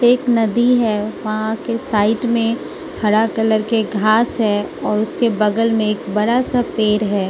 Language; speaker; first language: Hindi; non-native, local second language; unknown